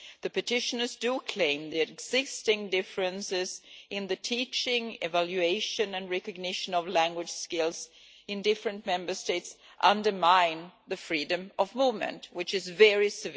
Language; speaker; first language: English; non-native, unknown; Swedish